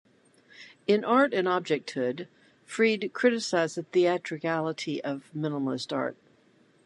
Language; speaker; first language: English; native; English